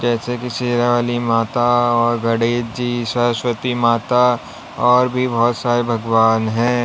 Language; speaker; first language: Hindi; native; Hindi